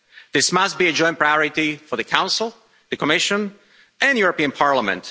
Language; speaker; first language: English; non-native, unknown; Slovak